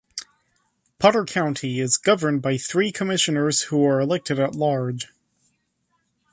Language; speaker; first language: English; native; English